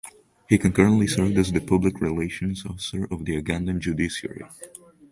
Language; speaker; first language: English; non-native, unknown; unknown